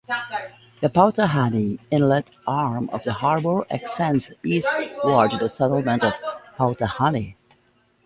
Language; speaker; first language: English; native; English